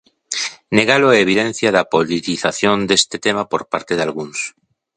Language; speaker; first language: Galician; native; Galician